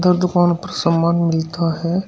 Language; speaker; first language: Hindi; native; Hindi